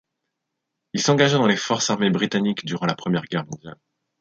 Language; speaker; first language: French; native; French